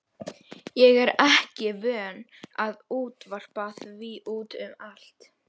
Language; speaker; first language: Icelandic; non-native, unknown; Polish